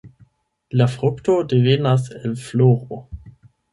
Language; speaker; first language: Esperanto; non-native, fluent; German